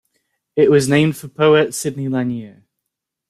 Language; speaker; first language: English; native; English